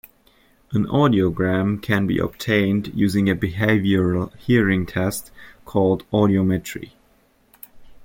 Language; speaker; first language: English; native; English